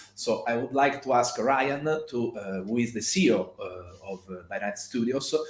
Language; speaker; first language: English; non-native, fluent; Italian